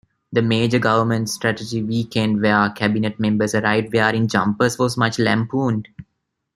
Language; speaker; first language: English; non-native, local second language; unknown